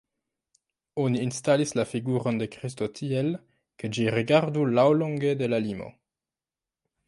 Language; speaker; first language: Esperanto; non-native, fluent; French